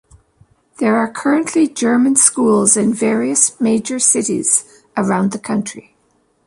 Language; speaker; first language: English; native; English